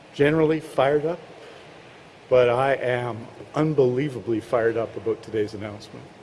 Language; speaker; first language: English; native; English